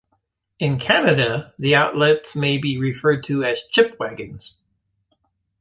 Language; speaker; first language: English; native; English